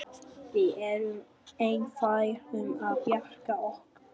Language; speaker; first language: Icelandic; non-native, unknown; Vietnamese